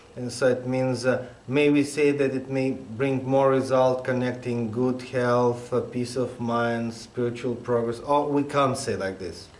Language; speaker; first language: English; non-native, fluent; Russian